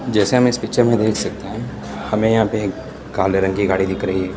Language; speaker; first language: Hindi; non-native, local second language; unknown